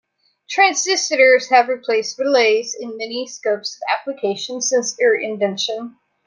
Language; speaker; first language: English; native; English